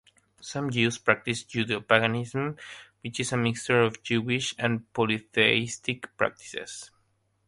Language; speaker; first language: English; non-native, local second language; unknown